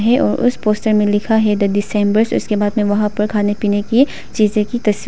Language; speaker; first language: Hindi; non-native, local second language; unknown